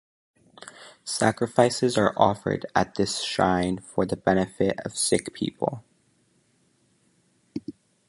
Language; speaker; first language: English; native; English